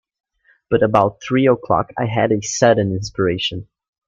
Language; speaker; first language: English; native; English